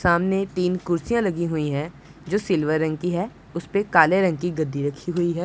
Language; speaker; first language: Hindi; non-native, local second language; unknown